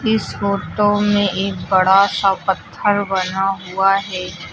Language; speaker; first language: Hindi; native; Hindi